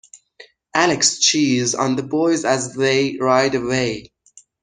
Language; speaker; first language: English; non-native, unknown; Persian